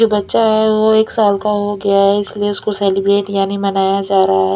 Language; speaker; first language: Hindi; non-native, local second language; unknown